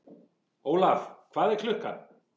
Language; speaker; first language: Icelandic; non-native, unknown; English